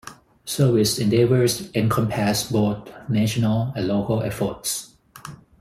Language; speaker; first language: English; non-native, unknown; Thai